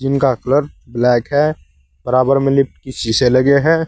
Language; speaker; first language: Hindi; native; Hindi